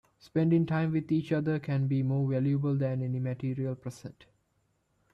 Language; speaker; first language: English; non-native, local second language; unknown